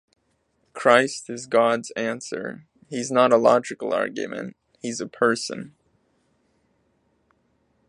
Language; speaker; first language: English; native; English